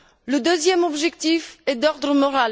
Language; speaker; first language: French; non-native, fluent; Bulgarian